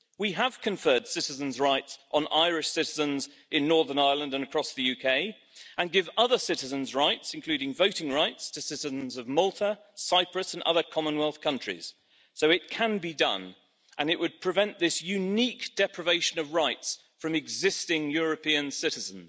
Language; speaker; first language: English; native; English